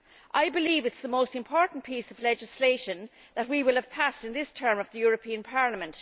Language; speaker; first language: English; native; English